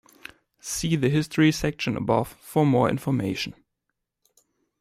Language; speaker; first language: English; non-native, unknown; German